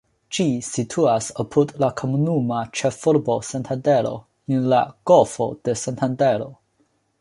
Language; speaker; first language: Esperanto; non-native, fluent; Chinese